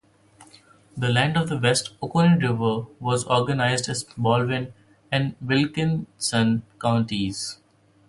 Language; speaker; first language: English; non-native, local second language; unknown